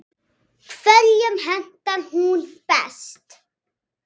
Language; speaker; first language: Icelandic; native; Icelandic